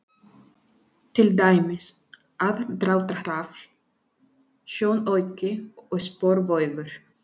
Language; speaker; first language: Icelandic; non-native, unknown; Spanish